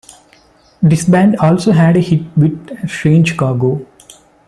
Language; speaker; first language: English; non-native, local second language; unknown